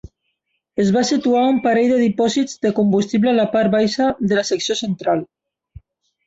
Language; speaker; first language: Catalan; non-native, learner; Spanish